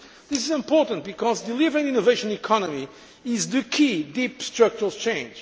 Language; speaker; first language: English; non-native, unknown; Portuguese